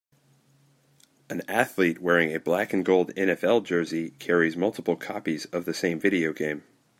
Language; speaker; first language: English; native; English